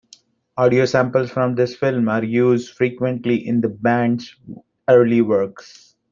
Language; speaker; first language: English; non-native, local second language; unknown